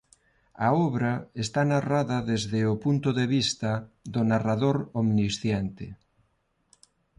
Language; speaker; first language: Galician; non-native, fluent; Spanish